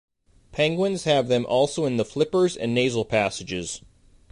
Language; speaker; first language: English; native; English